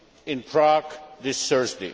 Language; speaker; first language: English; non-native, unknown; Czech